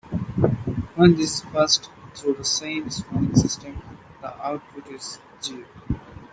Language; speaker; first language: English; non-native, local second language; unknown